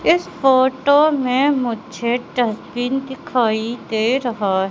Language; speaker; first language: Hindi; native; Hindi